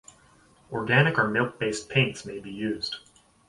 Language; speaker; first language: English; native; English